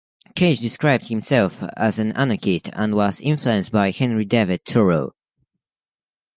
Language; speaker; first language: English; native; English